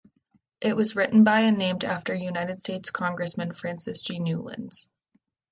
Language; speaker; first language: English; native; English